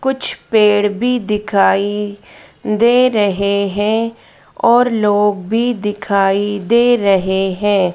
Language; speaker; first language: Hindi; native; Hindi